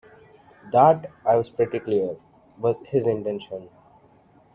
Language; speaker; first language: English; non-native, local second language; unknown